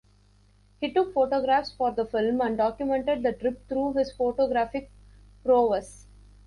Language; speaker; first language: English; non-native, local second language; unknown